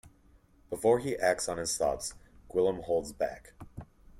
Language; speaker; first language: English; native; English